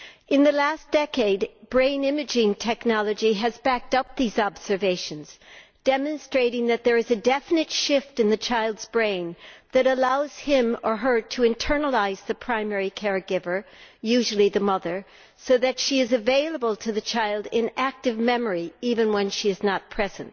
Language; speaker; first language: English; native; English